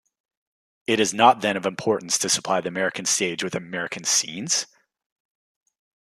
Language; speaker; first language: English; native; English